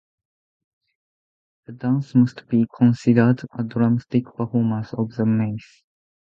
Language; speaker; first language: English; non-native, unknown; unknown